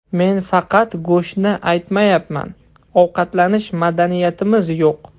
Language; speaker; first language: Uzbek; non-native, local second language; Russian